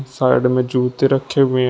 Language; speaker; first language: Hindi; native; Hindi